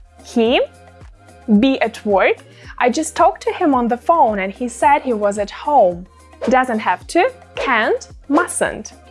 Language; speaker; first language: English; non-native, fluent; Russian